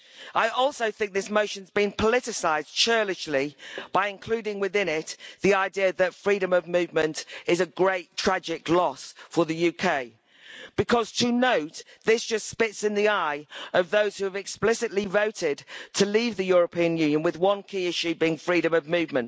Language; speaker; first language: English; native; English